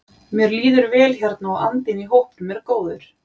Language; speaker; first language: Icelandic; native; Icelandic